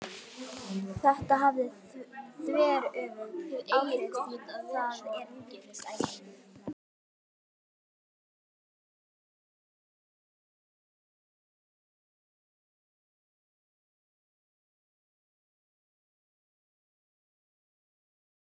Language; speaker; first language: Icelandic; native; Icelandic